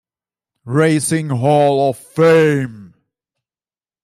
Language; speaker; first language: English; non-native, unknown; Dutch